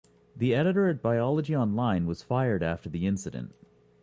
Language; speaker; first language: English; native; English